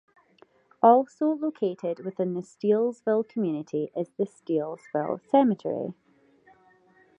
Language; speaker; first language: English; native; English